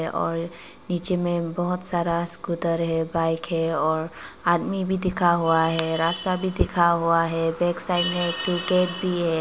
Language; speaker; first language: Hindi; non-native, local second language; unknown